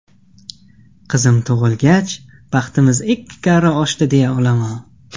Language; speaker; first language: Uzbek; non-native, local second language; Tajik